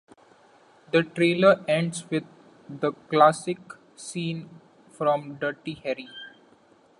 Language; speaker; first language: English; non-native, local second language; Marathi